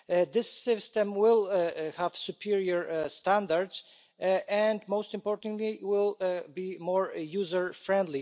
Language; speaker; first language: English; non-native, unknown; Polish